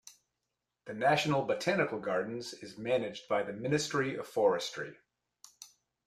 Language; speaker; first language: English; native; English